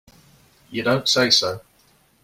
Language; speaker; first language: English; native; English